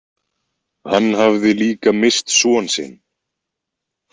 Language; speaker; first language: Icelandic; native; Icelandic